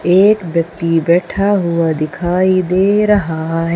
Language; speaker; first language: Hindi; native; Hindi